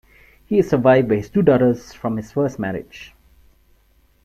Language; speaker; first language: English; non-native, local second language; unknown